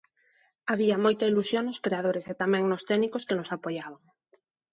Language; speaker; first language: Galician; non-native, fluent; Spanish